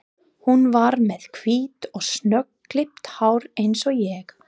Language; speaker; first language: Icelandic; non-native, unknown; English